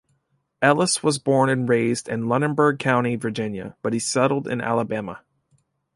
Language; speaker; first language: English; native; English